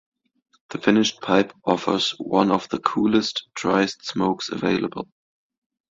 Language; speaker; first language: English; non-native, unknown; German